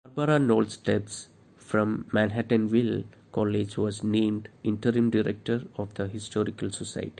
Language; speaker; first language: English; non-native, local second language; Malayalam